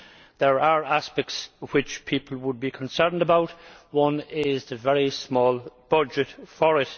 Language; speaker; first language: English; native; English